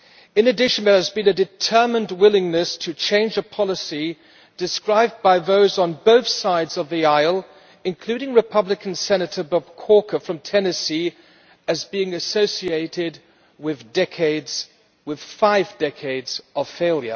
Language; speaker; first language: English; non-native, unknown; German